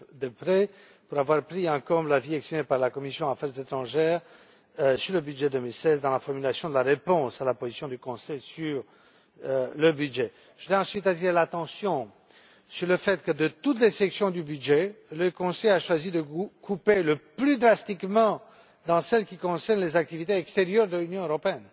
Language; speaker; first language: French; non-native, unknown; Romanian